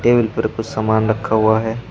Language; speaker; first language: Hindi; native; Hindi